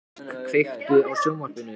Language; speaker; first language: Icelandic; non-native, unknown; Japanese